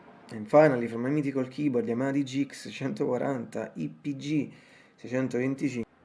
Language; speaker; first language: English; non-native, learner; Italian